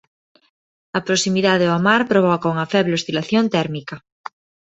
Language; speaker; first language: Galician; non-native, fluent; Spanish